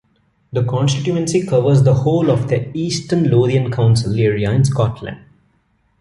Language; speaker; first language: English; non-native, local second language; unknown